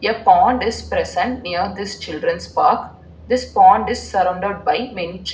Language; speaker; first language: English; non-native, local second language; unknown